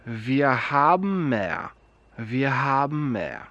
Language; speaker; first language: German; non-native, fluent; Polish